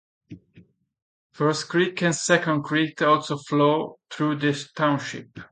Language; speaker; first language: English; non-native, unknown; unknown